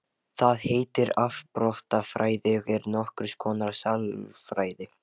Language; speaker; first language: Icelandic; non-native, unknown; Lithuanian